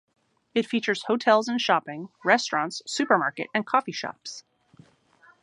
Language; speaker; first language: English; native; English